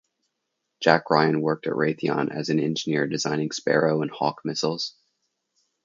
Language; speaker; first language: English; native; English